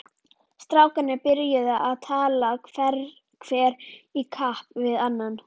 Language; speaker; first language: Icelandic; native; Icelandic